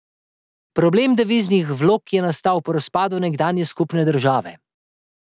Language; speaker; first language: Slovenian; native; Slovenian